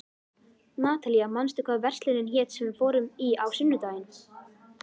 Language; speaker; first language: Icelandic; native; Icelandic